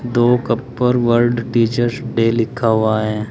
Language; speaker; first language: Hindi; native; Hindi